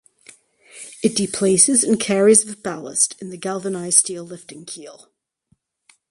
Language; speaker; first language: English; native; English